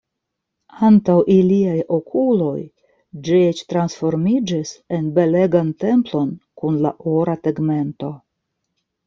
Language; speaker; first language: Esperanto; non-native, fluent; Russian